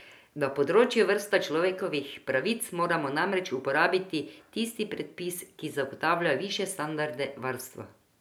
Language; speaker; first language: Slovenian; non-native, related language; Croatian